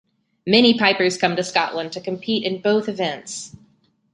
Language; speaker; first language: English; native; English